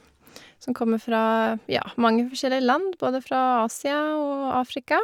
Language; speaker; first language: Norwegian; non-native, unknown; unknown